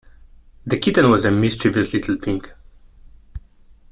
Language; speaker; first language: English; non-native, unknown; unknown